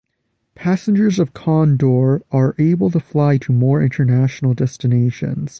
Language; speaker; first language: English; native; English